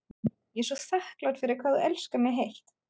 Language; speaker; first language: Icelandic; non-native, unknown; German